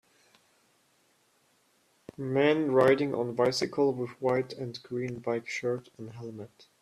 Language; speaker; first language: English; non-native, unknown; German